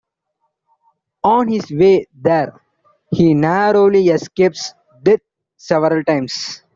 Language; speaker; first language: English; non-native, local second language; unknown